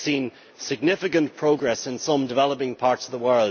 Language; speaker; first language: English; native; English